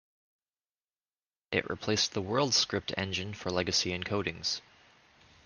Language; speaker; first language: English; native; English